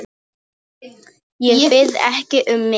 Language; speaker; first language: Icelandic; non-native, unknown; Polish